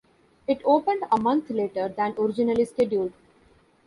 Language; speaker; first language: English; non-native, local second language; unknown